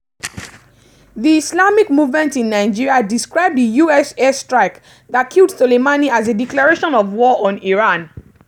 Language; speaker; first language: English; non-native, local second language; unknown